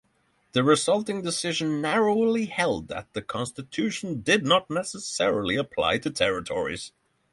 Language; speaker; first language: English; non-native, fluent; Norwegian